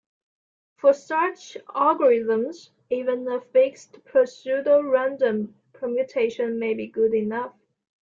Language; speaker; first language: English; non-native, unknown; Chinese